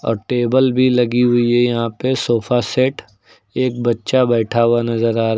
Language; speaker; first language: Hindi; native; Hindi